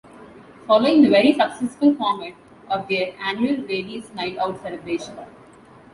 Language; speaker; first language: English; non-native, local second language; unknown